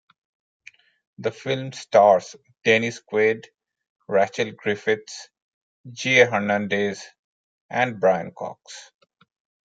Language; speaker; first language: English; non-native, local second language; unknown